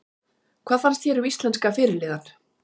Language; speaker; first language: Icelandic; native; Icelandic